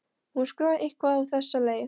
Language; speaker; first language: Icelandic; non-native, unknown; Polish